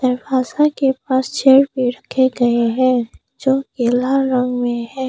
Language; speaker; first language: Hindi; non-native, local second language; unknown